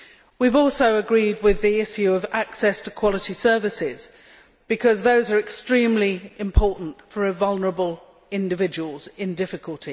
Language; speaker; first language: English; native; English